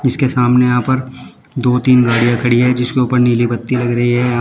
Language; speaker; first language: Hindi; native; Hindi